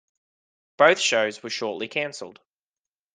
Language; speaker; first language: English; native; English